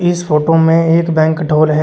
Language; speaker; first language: Hindi; native; Hindi